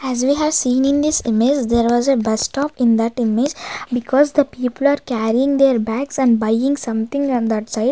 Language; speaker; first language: English; non-native, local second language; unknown